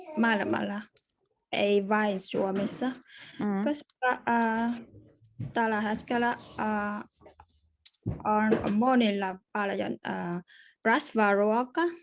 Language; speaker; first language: Finnish; non-native, learner; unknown